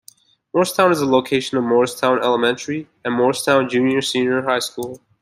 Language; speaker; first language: English; native; English